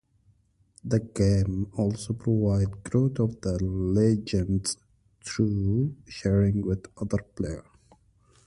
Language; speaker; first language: English; non-native, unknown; Pashto